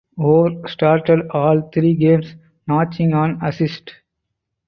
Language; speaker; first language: English; non-native, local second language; Tamil